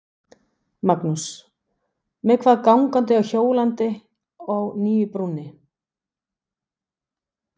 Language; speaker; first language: Icelandic; non-native, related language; Danish